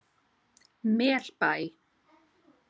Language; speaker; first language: Icelandic; native; Icelandic